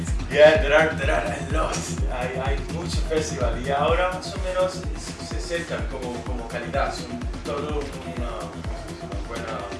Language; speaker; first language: Spanish; non-native, related language; Italian